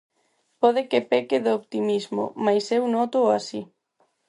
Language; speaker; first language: Galician; non-native, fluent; Spanish